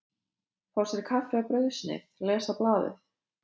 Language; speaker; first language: Icelandic; non-native, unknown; Lithuanian